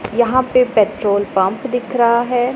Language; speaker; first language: Hindi; non-native, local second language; Punjabi